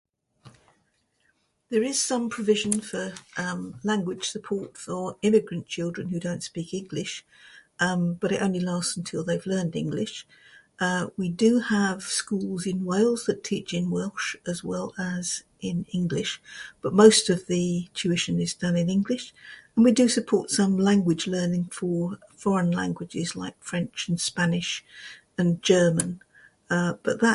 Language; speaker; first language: English; native; English